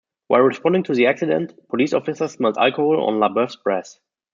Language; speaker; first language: English; non-native, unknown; German